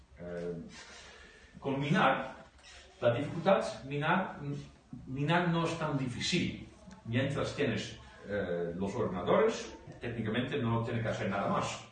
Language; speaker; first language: Spanish; non-native, fluent; Dutch